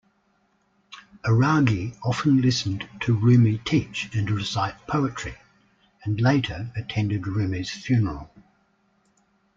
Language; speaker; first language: English; native; English